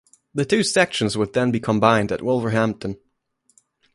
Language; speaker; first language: English; non-native, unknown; German